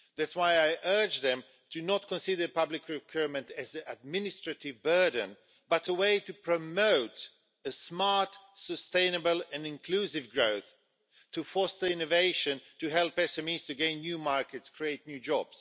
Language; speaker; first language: English; non-native, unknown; Swedish